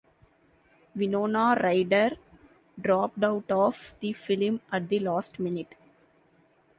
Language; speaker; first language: English; non-native, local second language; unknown